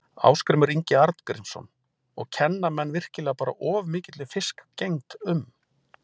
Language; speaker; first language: Icelandic; native; Icelandic